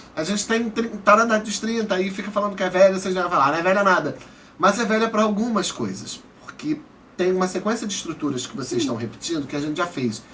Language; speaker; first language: Portuguese; native; Portuguese